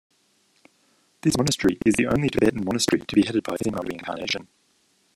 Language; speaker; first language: English; native; English